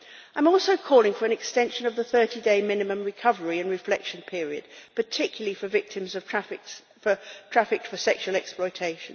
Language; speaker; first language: English; native; English